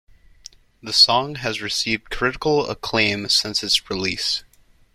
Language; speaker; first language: English; native; English